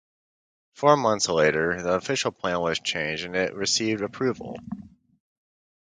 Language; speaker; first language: English; native; English